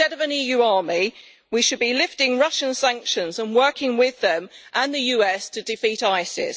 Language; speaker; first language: English; native; English